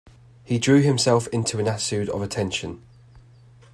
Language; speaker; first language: English; native; English